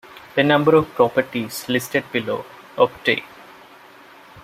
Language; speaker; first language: English; non-native, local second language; Malayalam